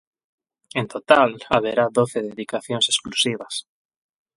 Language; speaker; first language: Galician; non-native, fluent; Spanish